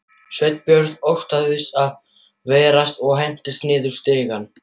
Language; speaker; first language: Icelandic; non-native, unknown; German